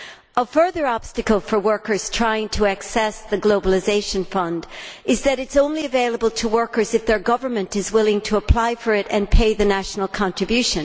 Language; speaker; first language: English; native; English